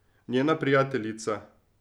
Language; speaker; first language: Slovenian; native; Slovenian